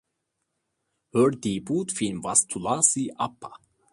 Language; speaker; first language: English; non-native, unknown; Turkish